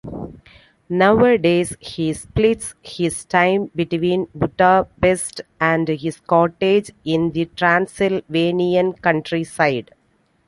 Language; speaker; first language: English; non-native, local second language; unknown